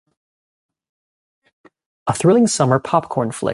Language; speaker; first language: English; native; English